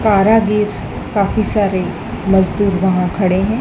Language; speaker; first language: Hindi; native; Hindi